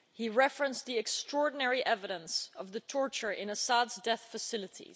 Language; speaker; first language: English; non-native, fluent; Dutch